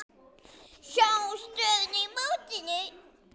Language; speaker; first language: Icelandic; native; Icelandic